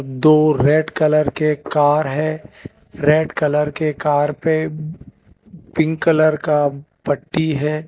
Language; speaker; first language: Hindi; non-native, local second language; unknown